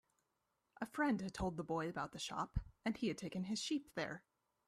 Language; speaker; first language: English; native; English